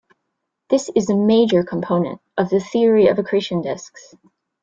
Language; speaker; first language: English; native; English